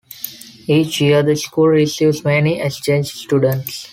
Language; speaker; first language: English; non-native, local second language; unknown